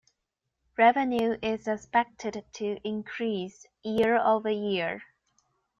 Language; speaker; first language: English; non-native, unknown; Chinese